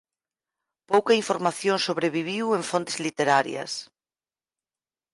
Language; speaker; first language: Galician; native; Galician